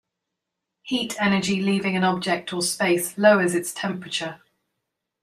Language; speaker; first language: English; native; English